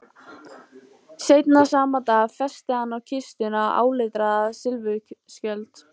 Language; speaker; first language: Icelandic; native; Icelandic